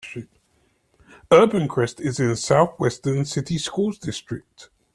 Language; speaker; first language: English; native; English